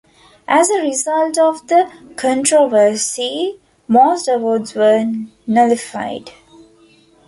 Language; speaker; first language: English; non-native, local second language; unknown